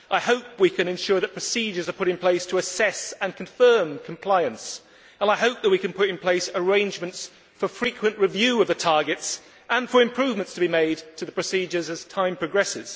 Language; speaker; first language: English; native; English